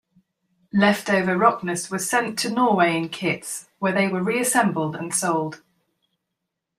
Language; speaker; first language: English; native; English